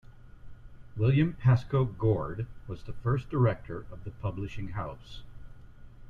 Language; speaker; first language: English; native; English